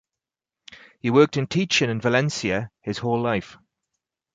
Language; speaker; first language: English; native; English